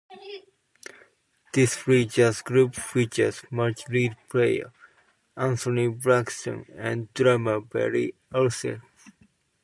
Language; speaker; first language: English; non-native, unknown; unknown